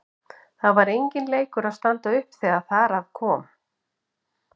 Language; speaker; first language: Icelandic; native; Icelandic